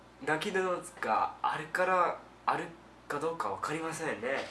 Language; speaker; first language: Japanese; non-native, learner; English